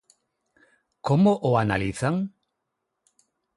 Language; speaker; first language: Galician; non-native, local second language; Spanish